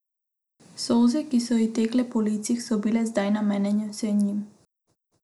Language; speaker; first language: Slovenian; non-native, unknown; Macedonian